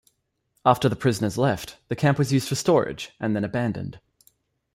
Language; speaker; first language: English; native; English